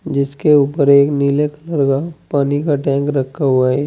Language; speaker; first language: Hindi; native; Hindi